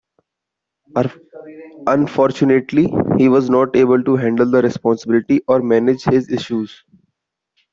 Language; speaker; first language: English; non-native, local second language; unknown